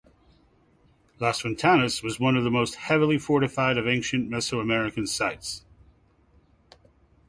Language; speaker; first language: English; native; English